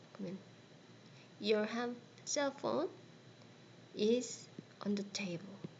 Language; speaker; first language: English; non-native, fluent; Korean